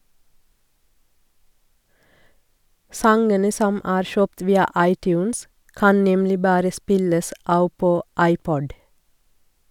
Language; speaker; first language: Norwegian; non-native, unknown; Sinhala